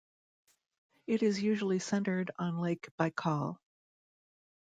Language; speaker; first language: English; native; English